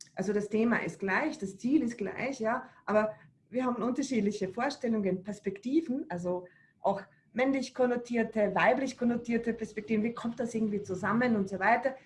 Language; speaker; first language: German; early bilingual, other home language; Bosnian